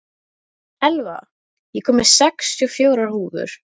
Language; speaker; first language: Icelandic; native; Icelandic